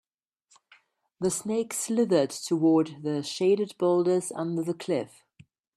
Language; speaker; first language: English; non-native, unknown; German